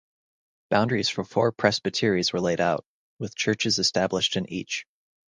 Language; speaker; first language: English; native; English